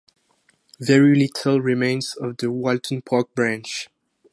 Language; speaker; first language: English; non-native, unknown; French